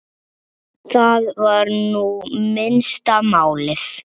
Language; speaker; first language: Icelandic; native; Icelandic